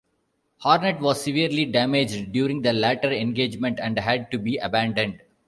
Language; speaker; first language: English; non-native, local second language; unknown